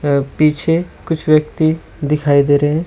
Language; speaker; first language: Hindi; native; Hindi